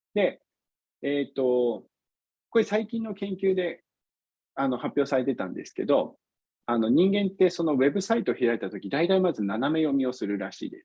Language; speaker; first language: Japanese; non-native, fluent; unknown